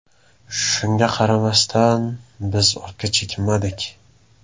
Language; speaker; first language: Uzbek; native; Uzbek